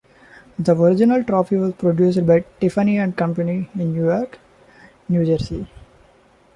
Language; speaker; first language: English; non-native, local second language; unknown